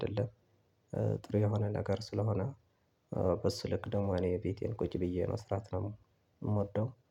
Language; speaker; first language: Amharic; non-native, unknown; Tigrinya